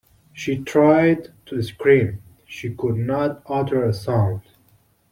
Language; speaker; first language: English; non-native, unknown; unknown